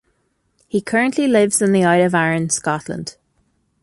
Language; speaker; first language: English; native; English